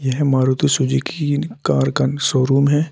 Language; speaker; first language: Hindi; native; Hindi